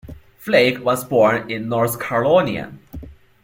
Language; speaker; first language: English; non-native, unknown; Chinese